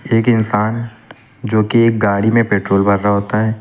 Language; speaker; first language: Hindi; native; Hindi